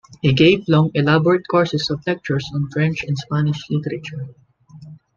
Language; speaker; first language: English; non-native, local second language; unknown